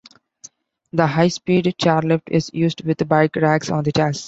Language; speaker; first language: English; non-native, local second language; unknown